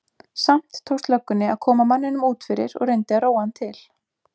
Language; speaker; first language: Icelandic; native; Icelandic